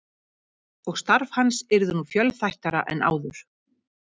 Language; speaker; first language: Icelandic; native; Icelandic